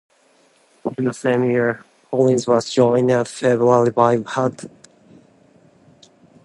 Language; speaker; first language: English; non-native, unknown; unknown